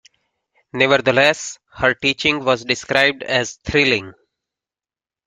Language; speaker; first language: English; native; English